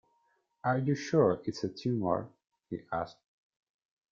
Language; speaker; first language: English; non-native, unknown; Italian